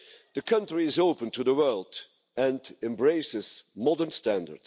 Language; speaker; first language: English; non-native, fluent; Dutch